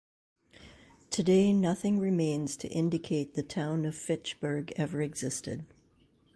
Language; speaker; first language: English; native; English